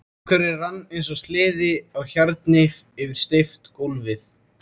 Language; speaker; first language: Icelandic; native; Icelandic